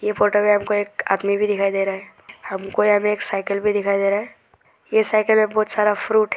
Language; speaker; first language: Hindi; non-native, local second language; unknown